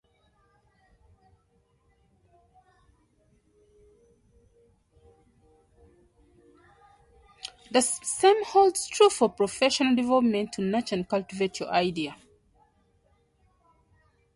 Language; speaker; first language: English; native; English